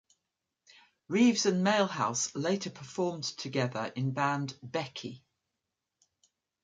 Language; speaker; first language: English; native; English